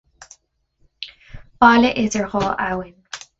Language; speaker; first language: Irish; non-native, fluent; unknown